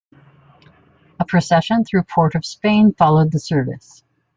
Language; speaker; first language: English; native; English